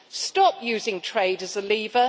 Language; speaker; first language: English; native; English